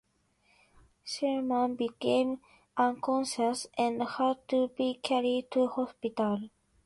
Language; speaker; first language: English; non-native, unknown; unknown